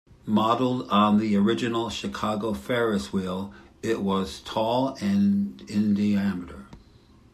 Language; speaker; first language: English; native; English